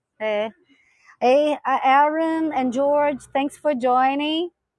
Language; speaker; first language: English; non-native, fluent; Portuguese